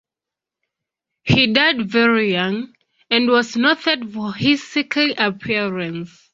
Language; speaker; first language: English; non-native, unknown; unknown